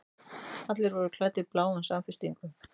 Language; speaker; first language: Icelandic; native; Icelandic